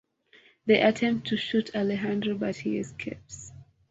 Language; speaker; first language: English; non-native, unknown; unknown